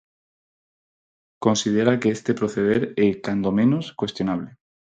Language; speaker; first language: Galician; non-native, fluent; Spanish